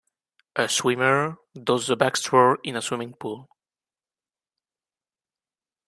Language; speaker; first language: English; native; English